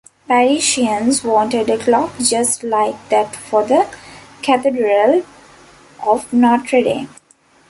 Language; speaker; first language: English; non-native, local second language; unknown